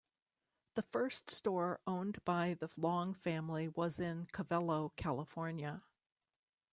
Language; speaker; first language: English; native; English